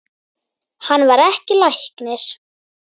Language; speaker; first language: Icelandic; native; Icelandic